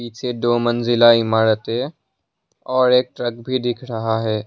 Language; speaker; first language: Hindi; non-native, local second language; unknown